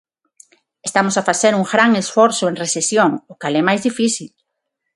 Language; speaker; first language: Galician; non-native, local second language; Spanish